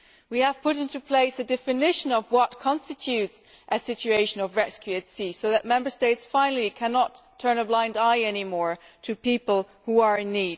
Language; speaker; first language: English; non-native, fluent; German